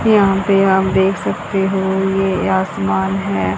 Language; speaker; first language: Hindi; native; Hindi